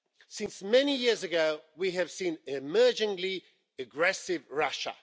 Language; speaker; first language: English; non-native, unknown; Swedish